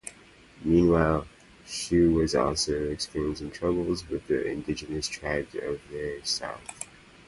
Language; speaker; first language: English; native; English